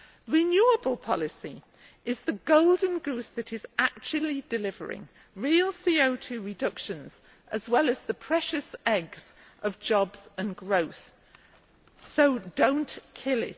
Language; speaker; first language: English; native; English